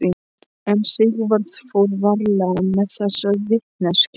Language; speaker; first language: Icelandic; non-native, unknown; Polish